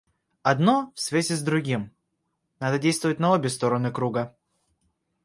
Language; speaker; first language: Russian; native; Russian